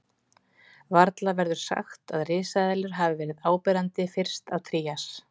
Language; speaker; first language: Icelandic; native; Icelandic